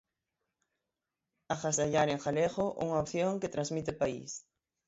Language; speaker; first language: Galician; native; Galician